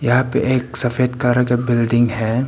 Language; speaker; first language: Hindi; non-native, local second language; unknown